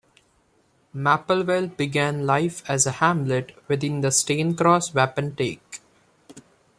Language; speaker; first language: English; non-native, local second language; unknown